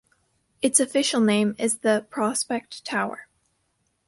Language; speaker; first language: English; native; English